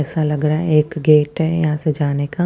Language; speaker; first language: Hindi; non-native, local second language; Punjabi